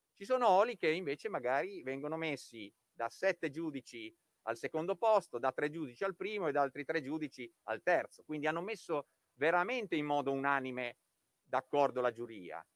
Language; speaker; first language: Italian; native; Italian